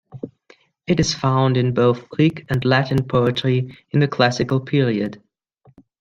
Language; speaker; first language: English; non-native, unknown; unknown